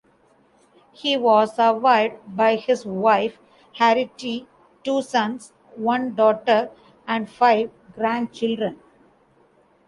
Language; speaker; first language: English; non-native, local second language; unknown